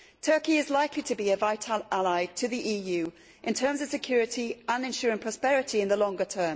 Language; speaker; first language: English; native; English